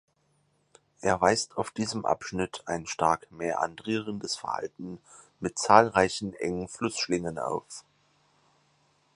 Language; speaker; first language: German; native; German